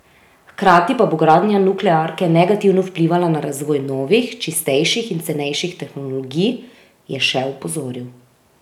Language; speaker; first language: Slovenian; native; Slovenian